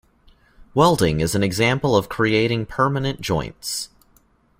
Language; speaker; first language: English; native; English